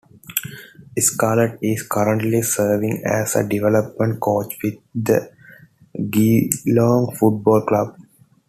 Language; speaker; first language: English; non-native, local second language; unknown